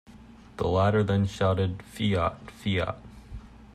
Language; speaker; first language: English; native; English